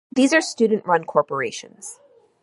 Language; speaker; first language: English; native; English